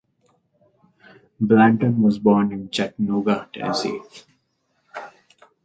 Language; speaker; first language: English; non-native, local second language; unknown